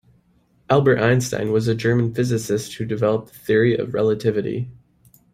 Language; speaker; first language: English; native; English